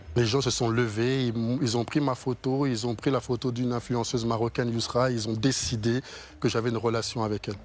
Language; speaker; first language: French; early bilingual, other home language; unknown